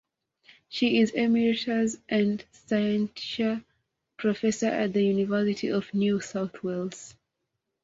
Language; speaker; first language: English; non-native, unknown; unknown